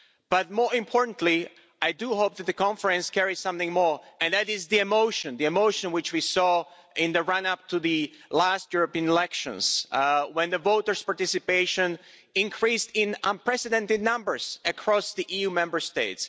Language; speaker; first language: English; non-native, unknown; Slovak